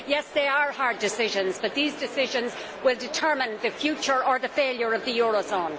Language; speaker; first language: English; native; English